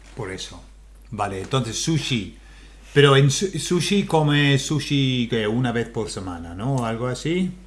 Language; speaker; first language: Spanish; non-native, fluent; English